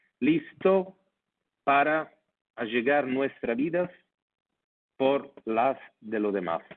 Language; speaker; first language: Spanish; non-native, fluent; Italian